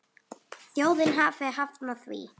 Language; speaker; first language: Icelandic; native; Icelandic